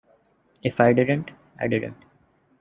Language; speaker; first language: English; non-native, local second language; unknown